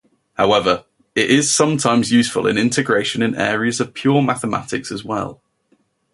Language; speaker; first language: English; native; English